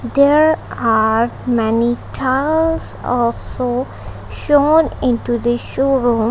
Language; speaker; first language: English; non-native, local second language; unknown